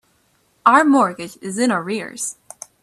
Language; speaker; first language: English; native; English